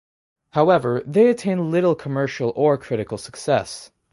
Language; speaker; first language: English; native; English